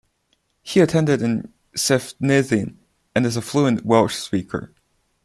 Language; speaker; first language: English; non-native, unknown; Chinese